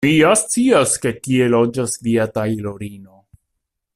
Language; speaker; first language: Esperanto; non-native, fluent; Italian